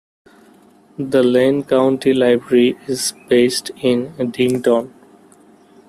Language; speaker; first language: English; non-native, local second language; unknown